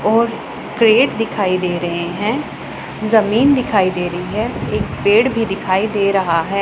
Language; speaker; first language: Hindi; non-native, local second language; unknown